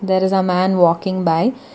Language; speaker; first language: English; non-native, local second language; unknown